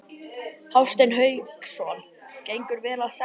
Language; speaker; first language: Icelandic; native; Icelandic